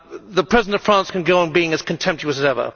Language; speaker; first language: English; native; English